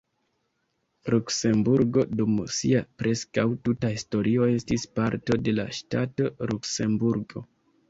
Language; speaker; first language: Esperanto; non-native, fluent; Kinyarwanda